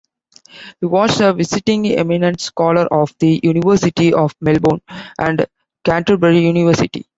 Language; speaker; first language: English; non-native, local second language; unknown